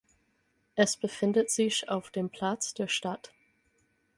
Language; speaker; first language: German; non-native, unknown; English